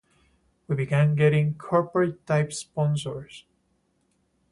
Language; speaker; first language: English; non-native, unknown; Spanish